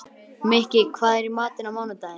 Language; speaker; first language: Icelandic; native; Icelandic